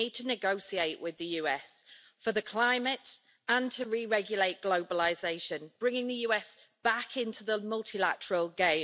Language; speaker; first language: English; native; English